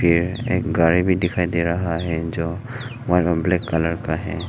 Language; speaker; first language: Hindi; non-native, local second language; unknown